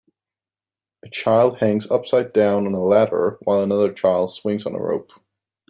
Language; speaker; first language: English; native; English